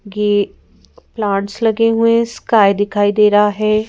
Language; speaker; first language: Hindi; native; Hindi